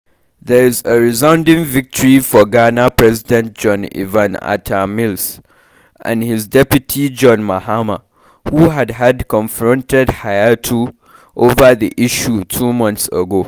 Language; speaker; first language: English; non-native, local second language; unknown